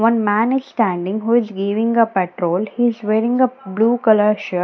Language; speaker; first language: English; non-native, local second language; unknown